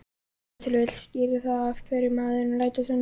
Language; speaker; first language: Icelandic; native; Icelandic